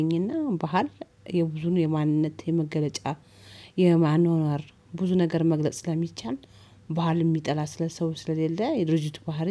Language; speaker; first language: Amharic; native; Amharic